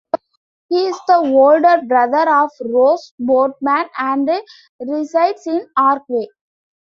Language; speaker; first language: English; non-native, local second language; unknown